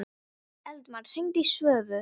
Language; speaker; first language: Icelandic; non-native, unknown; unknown